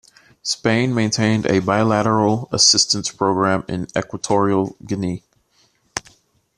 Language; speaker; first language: English; native; English